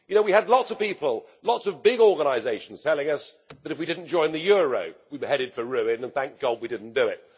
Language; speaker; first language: English; native; English